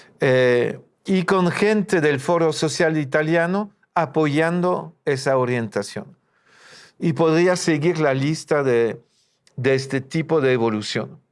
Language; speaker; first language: Spanish; non-native, fluent; French